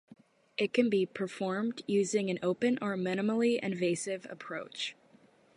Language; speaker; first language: English; native; English